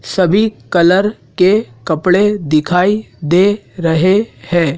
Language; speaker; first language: Hindi; native; Hindi